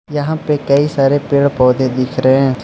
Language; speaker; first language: Hindi; non-native, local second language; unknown